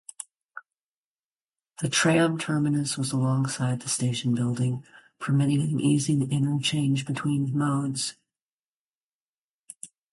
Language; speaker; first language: English; native; English